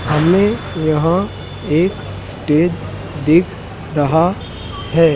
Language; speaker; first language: Hindi; native; Hindi